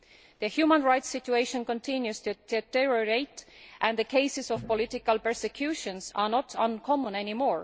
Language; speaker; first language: English; non-native, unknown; Estonian